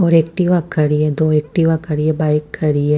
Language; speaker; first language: Hindi; non-native, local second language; Punjabi